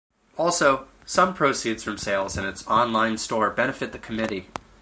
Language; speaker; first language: English; native; English